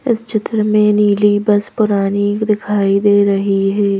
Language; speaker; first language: Hindi; native; Hindi